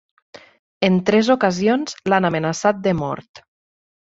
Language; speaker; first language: Catalan; native; Catalan